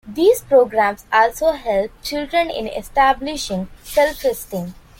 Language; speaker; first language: English; non-native, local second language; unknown